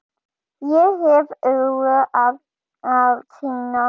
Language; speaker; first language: Icelandic; non-native, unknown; German